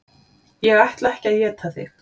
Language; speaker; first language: Icelandic; native; Icelandic